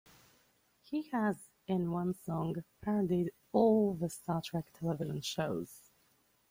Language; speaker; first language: English; native; English